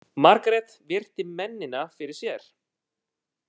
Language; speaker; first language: Icelandic; non-native, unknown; Italian